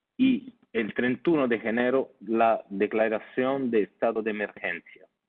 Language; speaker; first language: Spanish; non-native, fluent; Italian